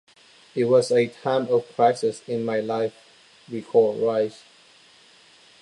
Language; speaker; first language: English; non-native, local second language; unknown